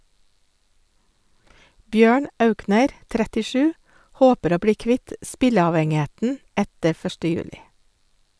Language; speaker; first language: Norwegian; non-native, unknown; English